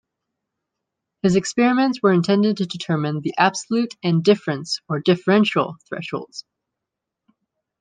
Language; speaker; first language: English; native; English